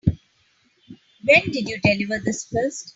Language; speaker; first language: English; non-native, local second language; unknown